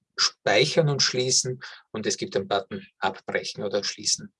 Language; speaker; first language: German; native; German